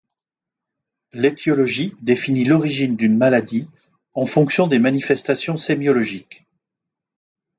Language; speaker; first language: French; native; French